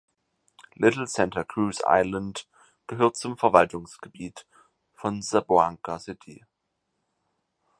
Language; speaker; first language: German; native; German